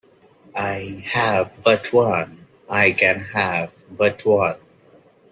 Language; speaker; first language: English; non-native, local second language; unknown